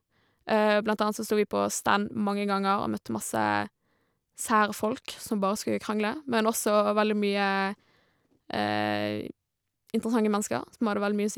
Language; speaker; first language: Norwegian; native; Norwegian